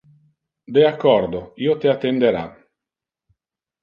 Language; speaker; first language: Interlingua; non-native, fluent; Italian